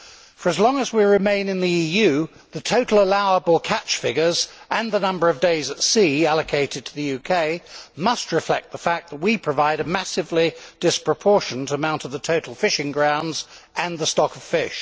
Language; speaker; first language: English; native; English